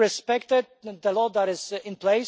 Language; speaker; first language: English; non-native, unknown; Polish